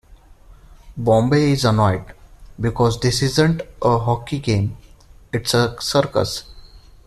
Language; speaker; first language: English; non-native, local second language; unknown